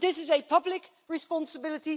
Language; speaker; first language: English; non-native, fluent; Dutch